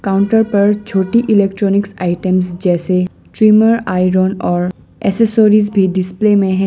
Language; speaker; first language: Hindi; non-native, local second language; Assamese